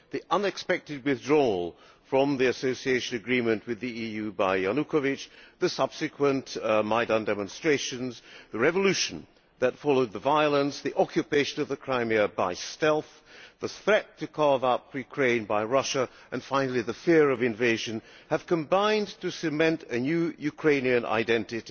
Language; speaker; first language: English; non-native, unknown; Hungarian